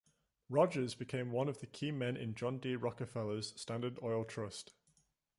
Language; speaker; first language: English; native; English